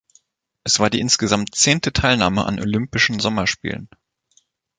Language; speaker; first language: German; native; German